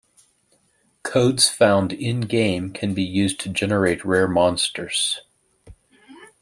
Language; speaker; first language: English; native; English